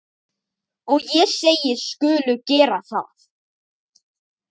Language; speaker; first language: Icelandic; native; Icelandic